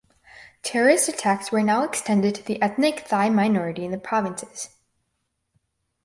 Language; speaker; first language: English; native; English